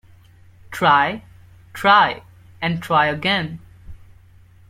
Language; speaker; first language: English; non-native, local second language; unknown